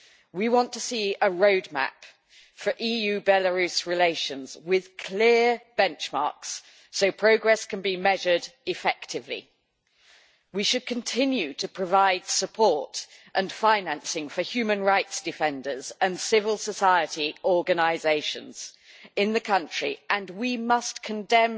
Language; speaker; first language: English; native; English